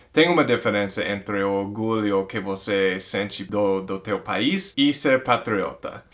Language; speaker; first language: Portuguese; non-native, fluent; English